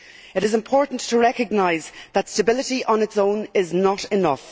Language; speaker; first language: English; native; English